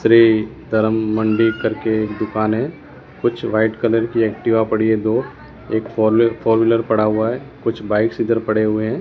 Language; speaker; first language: Hindi; non-native, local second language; Gujarati